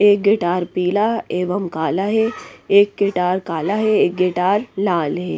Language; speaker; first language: Hindi; non-native, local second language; Punjabi